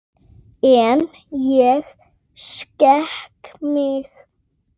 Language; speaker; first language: Icelandic; native; Icelandic